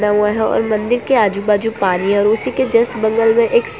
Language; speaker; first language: Hindi; non-native, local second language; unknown